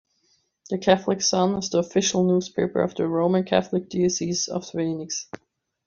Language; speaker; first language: English; non-native, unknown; German